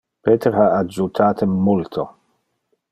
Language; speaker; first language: Interlingua; non-native, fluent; Dutch